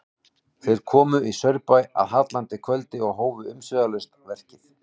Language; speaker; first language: Icelandic; native; Icelandic